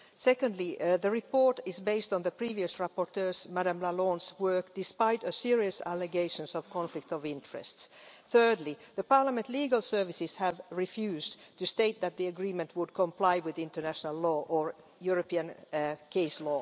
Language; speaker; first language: English; non-native, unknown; Finnish